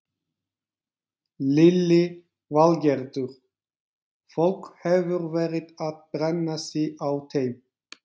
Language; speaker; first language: Icelandic; non-native, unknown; Turkish